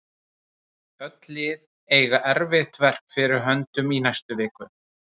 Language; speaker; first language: Icelandic; native; Icelandic